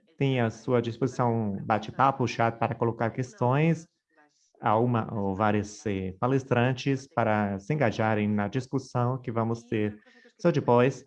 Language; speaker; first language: Portuguese; non-native, fluent; Spanish